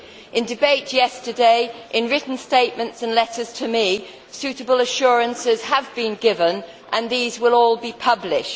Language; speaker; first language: English; native; English